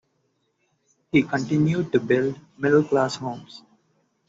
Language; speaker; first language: English; non-native, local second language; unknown